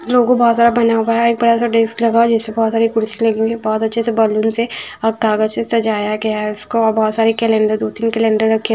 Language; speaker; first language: Hindi; non-native, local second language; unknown